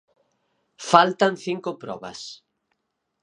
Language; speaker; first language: Galician; native; Galician